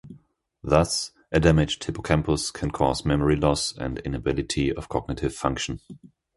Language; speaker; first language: English; non-native, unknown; German